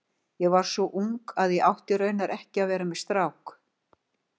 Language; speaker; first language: Icelandic; native; Icelandic